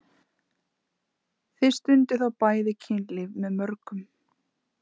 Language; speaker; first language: Icelandic; native; Icelandic